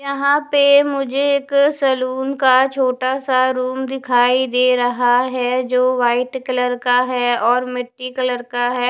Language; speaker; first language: Hindi; non-native, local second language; Punjabi